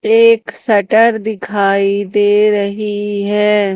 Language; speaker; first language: Hindi; native; Hindi